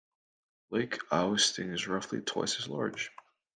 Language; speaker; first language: English; native; English